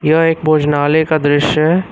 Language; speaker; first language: Hindi; native; Hindi